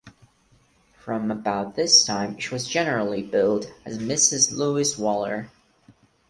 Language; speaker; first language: English; non-native, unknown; Portuguese